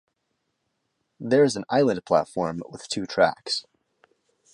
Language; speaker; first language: English; native; English